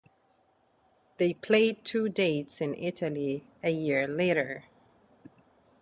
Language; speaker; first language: English; non-native, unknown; Arabic